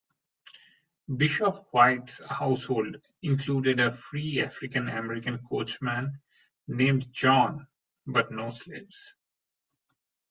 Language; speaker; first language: English; non-native, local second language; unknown